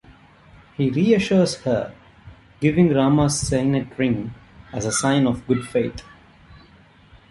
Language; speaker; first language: English; non-native, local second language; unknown